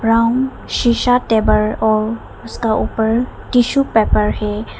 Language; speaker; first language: Hindi; non-native, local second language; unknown